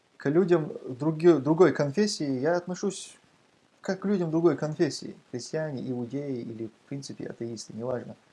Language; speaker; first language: Russian; non-native, local second language; Chechen